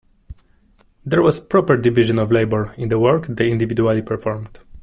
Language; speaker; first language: English; non-native, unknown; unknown